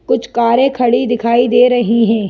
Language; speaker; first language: Hindi; native; Hindi